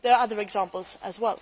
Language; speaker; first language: English; non-native, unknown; Swedish